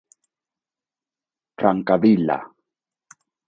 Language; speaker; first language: English; native; English